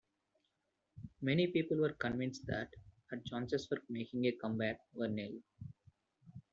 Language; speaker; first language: English; non-native, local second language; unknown